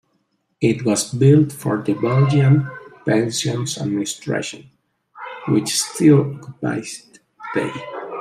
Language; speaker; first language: English; non-native, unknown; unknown